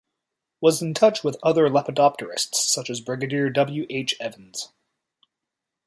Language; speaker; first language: English; native; English